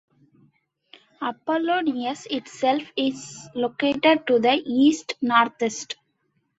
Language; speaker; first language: English; non-native, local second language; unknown